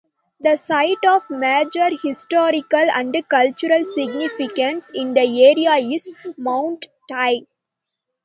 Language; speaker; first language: English; non-native, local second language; Tamil